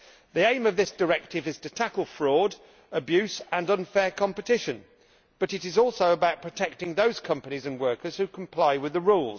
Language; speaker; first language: English; native; English